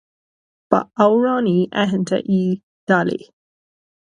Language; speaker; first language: Irish; non-native, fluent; English